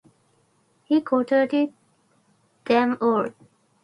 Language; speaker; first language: English; non-native, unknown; Japanese